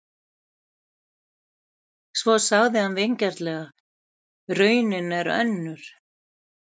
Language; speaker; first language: Icelandic; native; Icelandic